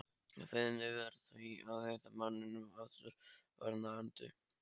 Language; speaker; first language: Icelandic; non-native, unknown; Polish